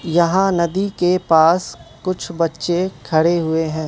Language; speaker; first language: Hindi; non-native, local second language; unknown